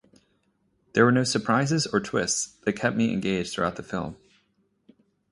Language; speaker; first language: English; native; English